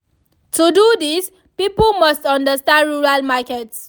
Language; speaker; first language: English; non-native, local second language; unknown